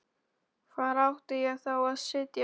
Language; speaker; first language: Icelandic; non-native, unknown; Polish